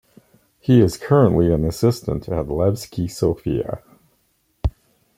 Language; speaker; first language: English; native; English